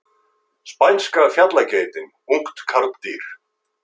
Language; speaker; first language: Icelandic; native; Icelandic